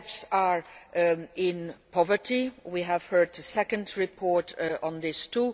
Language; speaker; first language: English; non-native, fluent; Luxembourgish